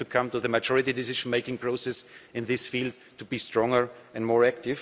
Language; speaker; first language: English; non-native, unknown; German